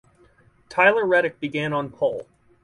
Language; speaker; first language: English; native; English